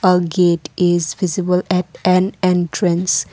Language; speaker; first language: English; non-native, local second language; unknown